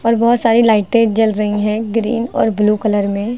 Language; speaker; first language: Hindi; native; Hindi